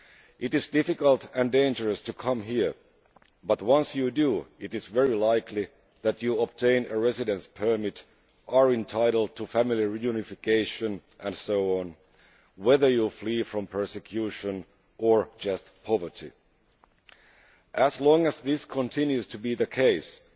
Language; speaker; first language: English; non-native, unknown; Finnish